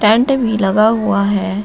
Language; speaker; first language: Hindi; native; Hindi